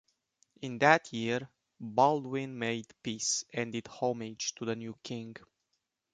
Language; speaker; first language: English; non-native, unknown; Romanian